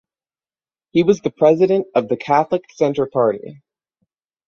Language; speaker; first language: English; native; English